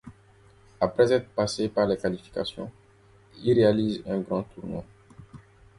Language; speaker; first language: French; non-native, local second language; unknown